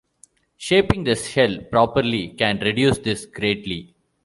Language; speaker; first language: English; non-native, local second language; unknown